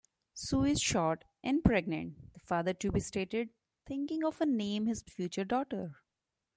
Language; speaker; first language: English; non-native, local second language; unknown